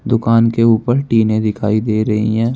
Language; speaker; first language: Hindi; native; Hindi